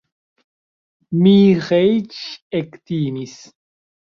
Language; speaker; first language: Esperanto; non-native, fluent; Chinese